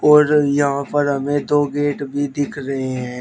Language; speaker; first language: Hindi; native; Hindi